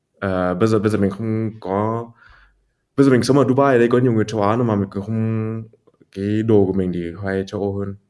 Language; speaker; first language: Vietnamese; early bilingual, heritage; Vietnamese